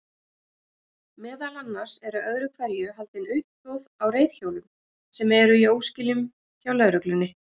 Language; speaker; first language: Icelandic; native; Icelandic